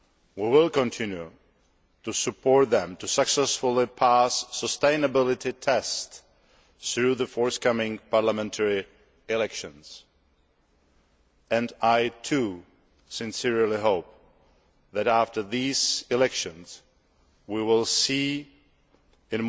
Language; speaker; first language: English; non-native, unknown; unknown